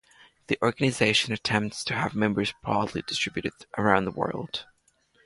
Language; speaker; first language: English; non-native, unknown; Latvian